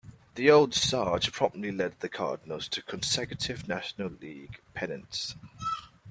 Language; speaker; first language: English; native; English